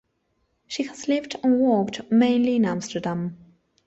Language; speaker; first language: English; non-native, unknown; Spanish